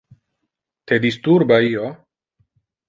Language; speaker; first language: Interlingua; non-native, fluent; Italian